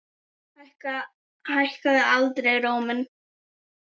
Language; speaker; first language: Icelandic; native; Icelandic